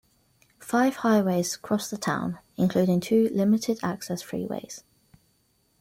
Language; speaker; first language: English; native; English